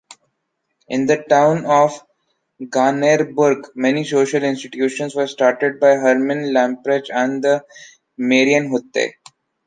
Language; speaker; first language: English; non-native, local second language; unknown